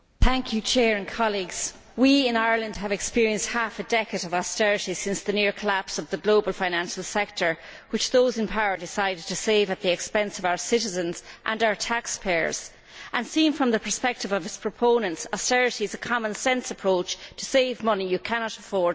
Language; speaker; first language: English; native; English